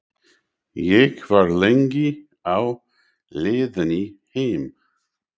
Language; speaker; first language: Icelandic; non-native, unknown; English